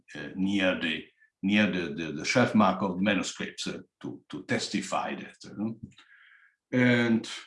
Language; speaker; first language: English; non-native, fluent; Italian